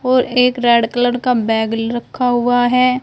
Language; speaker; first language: Hindi; native; Hindi